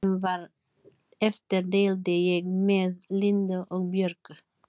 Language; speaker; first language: Icelandic; non-native, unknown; Filipino